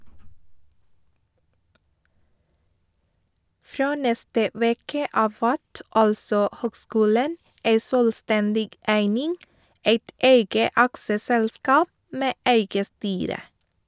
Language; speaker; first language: Norwegian; non-native, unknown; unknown